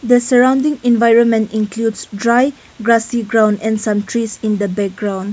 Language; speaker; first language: English; non-native, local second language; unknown